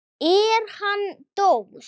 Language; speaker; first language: Icelandic; non-native, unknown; English